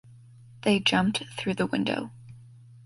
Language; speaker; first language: English; native; English